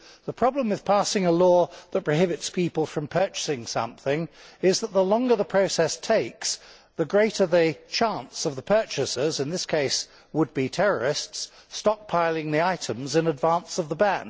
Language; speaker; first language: English; native; English